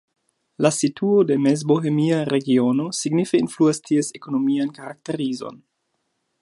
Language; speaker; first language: Esperanto; non-native, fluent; German